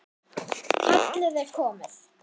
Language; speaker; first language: Icelandic; non-native, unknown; German